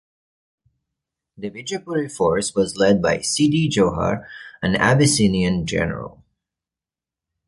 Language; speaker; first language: English; native; English